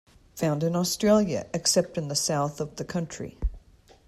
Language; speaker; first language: English; native; English